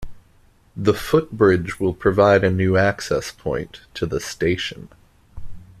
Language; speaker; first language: English; native; English